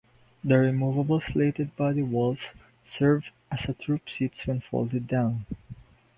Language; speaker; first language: English; non-native, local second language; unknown